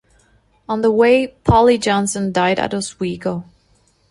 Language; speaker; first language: English; non-native, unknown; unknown